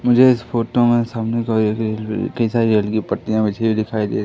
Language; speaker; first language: Hindi; native; Hindi